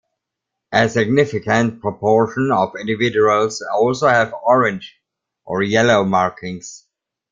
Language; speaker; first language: English; non-native, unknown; German